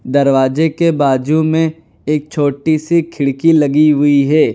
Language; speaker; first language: Hindi; non-native, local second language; Gujarati